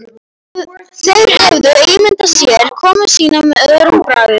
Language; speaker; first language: Icelandic; non-native, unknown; Polish